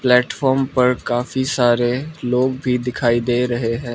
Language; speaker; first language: Hindi; non-native, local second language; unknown